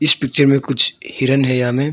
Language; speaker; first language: Hindi; non-native, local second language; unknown